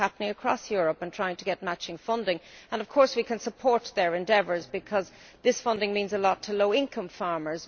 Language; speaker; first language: English; native; English